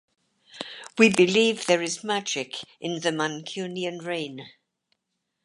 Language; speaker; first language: English; native; English